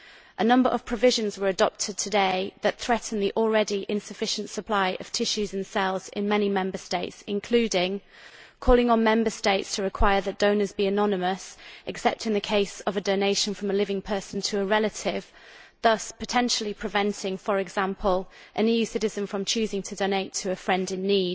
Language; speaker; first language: English; native; English